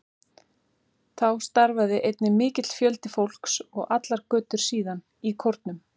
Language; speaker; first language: Icelandic; native; Icelandic